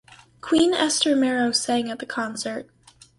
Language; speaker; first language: English; native; English